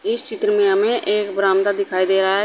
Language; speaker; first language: Hindi; native; Hindi